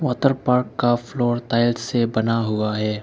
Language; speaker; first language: Hindi; non-native, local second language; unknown